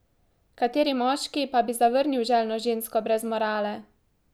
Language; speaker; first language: Slovenian; native; Slovenian